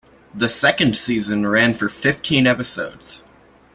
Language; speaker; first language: English; native; English